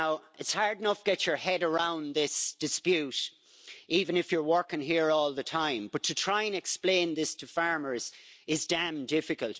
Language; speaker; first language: English; native; English